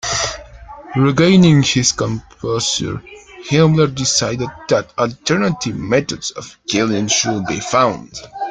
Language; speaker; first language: English; non-native, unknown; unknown